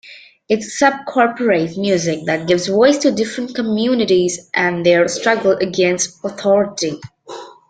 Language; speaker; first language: English; native; English